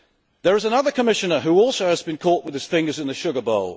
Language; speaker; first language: English; native; English